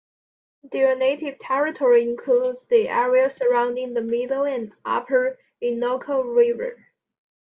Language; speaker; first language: English; non-native, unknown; Chinese